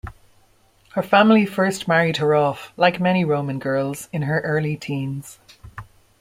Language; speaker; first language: English; native; English